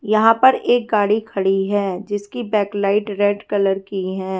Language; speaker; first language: Hindi; non-native, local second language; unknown